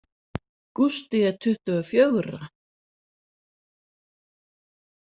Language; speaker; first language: Icelandic; non-native, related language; Danish